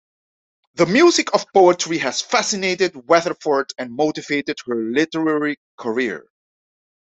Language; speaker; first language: English; non-native, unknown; Dutch